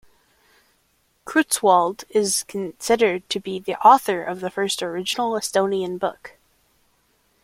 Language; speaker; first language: English; native; English